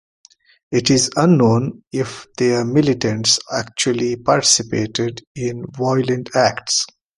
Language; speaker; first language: English; non-native, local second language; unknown